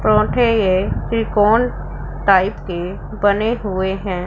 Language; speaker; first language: Hindi; non-native, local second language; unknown